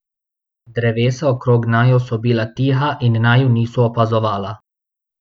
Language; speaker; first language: Slovenian; non-native, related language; Bosnian